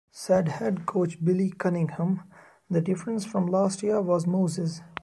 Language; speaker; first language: English; non-native, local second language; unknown